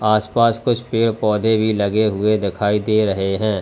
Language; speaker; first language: Hindi; native; Hindi